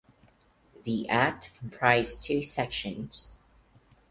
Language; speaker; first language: English; non-native, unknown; Portuguese